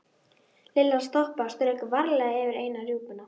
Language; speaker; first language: Icelandic; native; Icelandic